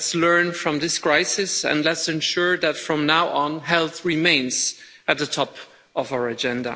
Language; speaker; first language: English; non-native, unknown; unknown